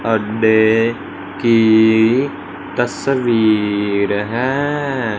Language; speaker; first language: Hindi; non-native, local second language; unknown